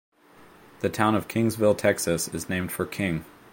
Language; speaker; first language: English; native; English